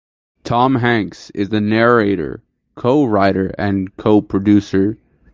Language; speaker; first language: English; native; English